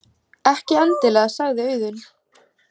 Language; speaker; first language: Icelandic; native; Icelandic